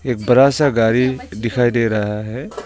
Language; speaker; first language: Hindi; non-native, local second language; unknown